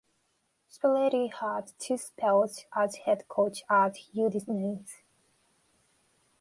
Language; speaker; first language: English; non-native, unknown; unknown